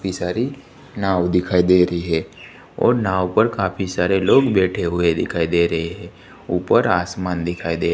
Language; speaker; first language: Hindi; non-native, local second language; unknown